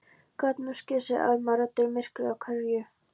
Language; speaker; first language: Icelandic; non-native, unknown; Polish